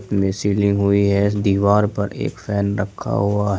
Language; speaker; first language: Hindi; native; Hindi